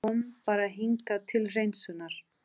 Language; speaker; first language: Icelandic; non-native, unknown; Portuguese